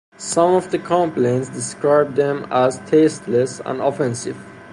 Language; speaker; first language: English; non-native, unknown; Persian